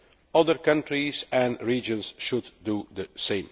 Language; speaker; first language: English; non-native, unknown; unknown